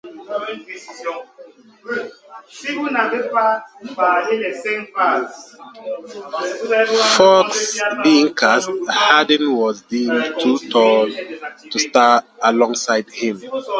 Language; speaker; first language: English; non-native, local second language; Dagbani